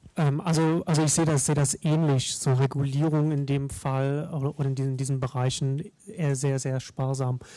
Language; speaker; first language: German; native; German